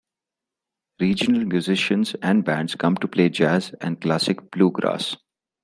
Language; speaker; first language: English; non-native, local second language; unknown